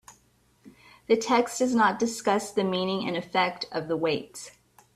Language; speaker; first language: English; native; English